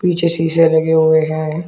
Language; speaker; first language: Hindi; native; Hindi